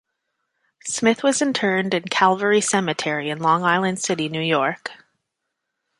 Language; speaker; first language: English; native; English